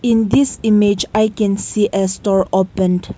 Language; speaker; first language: English; non-native, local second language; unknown